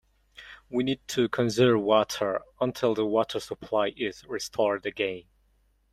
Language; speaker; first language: English; non-native, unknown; Mongolian